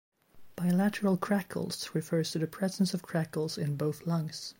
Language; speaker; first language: English; native; English